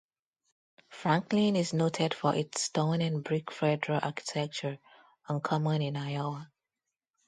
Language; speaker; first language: English; non-native, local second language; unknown